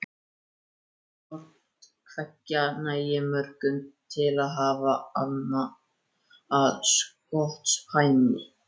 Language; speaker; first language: Icelandic; native; Icelandic